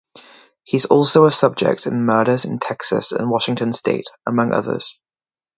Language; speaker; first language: English; native; English